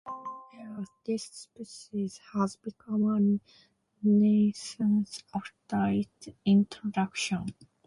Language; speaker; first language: English; non-native, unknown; Japanese